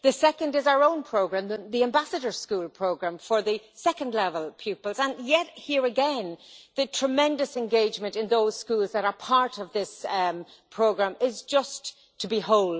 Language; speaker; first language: English; native; English